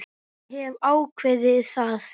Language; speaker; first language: Icelandic; native; Icelandic